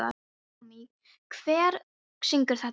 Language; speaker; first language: Icelandic; non-native, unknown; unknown